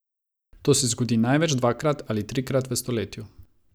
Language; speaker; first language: Slovenian; non-native, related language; Croatian